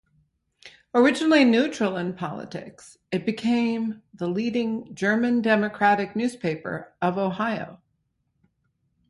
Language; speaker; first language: English; native; English